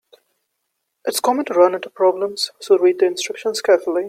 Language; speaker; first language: English; non-native, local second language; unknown